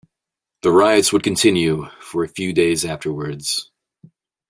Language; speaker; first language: English; native; English